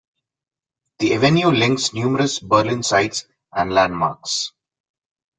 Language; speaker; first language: English; non-native, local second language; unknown